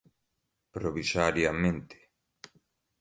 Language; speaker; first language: Portuguese; non-native, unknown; Galician